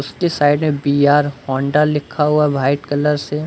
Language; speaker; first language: Hindi; native; Hindi